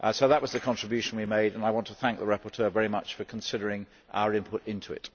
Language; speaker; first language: English; native; English